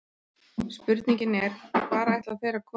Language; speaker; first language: Icelandic; native; Icelandic